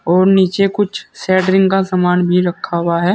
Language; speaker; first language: Hindi; native; Hindi